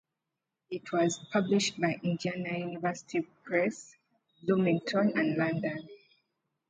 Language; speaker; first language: English; native; English